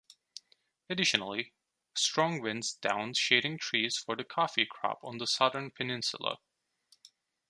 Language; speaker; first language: English; non-native, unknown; Turkish